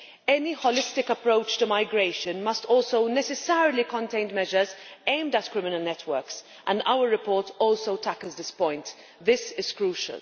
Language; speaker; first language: English; non-native, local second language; Maltese